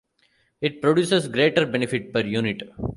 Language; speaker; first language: English; non-native, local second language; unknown